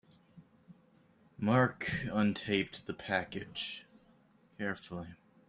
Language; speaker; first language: English; native; English